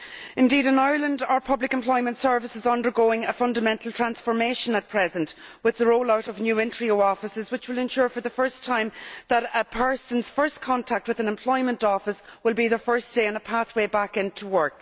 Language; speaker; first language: English; native; English